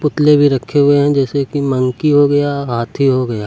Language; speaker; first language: Hindi; native; Hindi